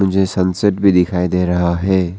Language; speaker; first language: Hindi; non-native, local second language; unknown